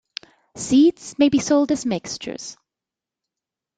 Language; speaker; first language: English; non-native, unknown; German